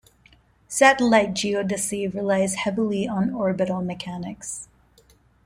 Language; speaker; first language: English; non-native, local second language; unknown